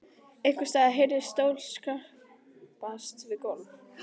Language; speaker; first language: Icelandic; native; Icelandic